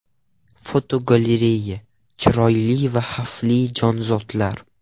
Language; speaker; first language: Uzbek; non-native, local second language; Russian